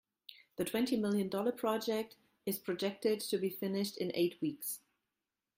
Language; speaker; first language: English; non-native, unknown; German